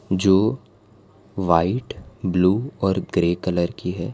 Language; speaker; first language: Hindi; non-native, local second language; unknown